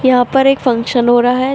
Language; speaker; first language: Hindi; native; Hindi